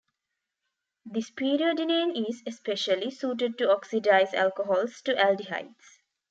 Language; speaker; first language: English; non-native, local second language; Tamil